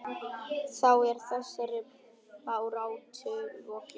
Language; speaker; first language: Icelandic; non-native, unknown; Vietnamese